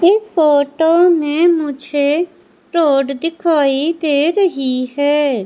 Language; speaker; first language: Hindi; native; Hindi